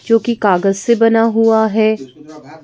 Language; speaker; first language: Hindi; native; Hindi